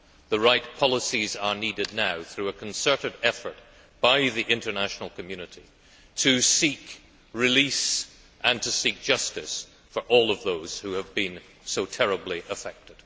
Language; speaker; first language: English; native; English